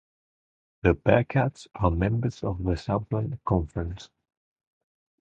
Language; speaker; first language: English; non-native, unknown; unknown